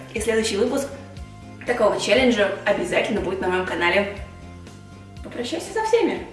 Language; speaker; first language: Russian; native; Russian